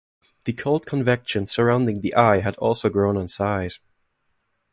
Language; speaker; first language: English; non-native, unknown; German